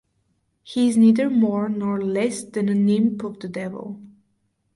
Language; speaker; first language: English; non-native, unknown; Bulgarian